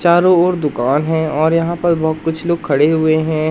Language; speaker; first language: Hindi; native; Hindi